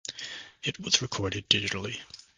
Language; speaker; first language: English; native; English